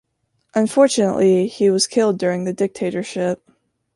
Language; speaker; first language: English; native; English